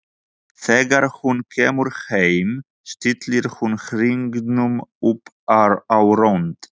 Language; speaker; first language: Icelandic; non-native, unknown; Polish